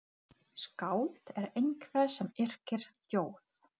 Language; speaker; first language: Icelandic; non-native, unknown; Czech